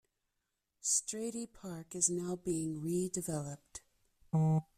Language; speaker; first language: English; native; English